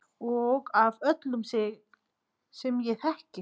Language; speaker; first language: Icelandic; non-native, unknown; Nepali